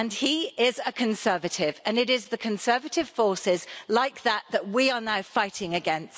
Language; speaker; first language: English; native; English